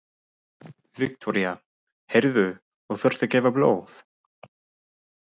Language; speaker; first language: Icelandic; non-native, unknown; English